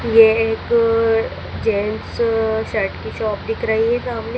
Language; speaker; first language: Hindi; native; Hindi